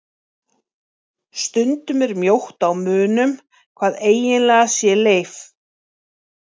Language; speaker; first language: Icelandic; native; Icelandic